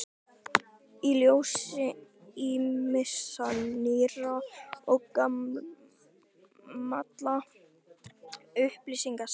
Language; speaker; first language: Icelandic; native; Icelandic